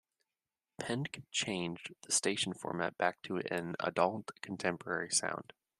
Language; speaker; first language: English; native; English